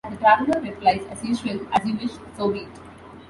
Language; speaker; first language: English; non-native, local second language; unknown